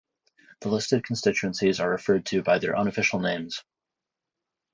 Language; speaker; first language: English; native; English